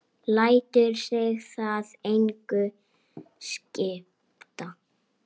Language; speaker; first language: Icelandic; native; Icelandic